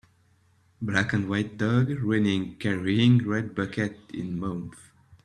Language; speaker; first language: English; native; English